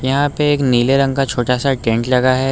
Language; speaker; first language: Hindi; native; Hindi